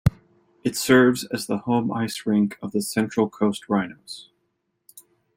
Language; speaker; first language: English; native; English